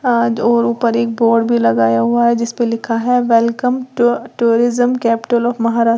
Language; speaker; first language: Hindi; native; Hindi